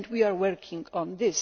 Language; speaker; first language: English; non-native, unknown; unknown